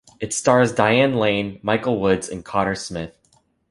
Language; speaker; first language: English; native; English